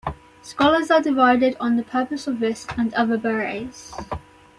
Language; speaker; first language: English; native; English